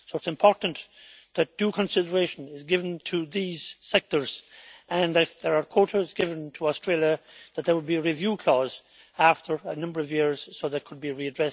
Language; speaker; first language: English; native; English